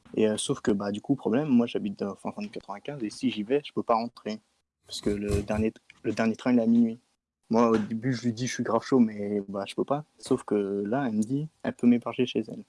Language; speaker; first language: French; native; French